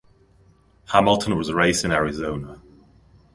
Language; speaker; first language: English; non-native, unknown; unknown